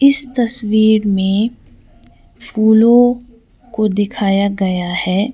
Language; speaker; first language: Hindi; non-native, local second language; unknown